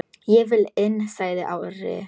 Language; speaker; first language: Icelandic; non-native, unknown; Polish